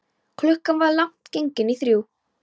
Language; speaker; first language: Icelandic; non-native, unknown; Polish